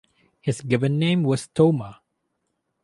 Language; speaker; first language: English; non-native, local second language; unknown